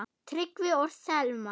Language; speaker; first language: Icelandic; non-native, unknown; German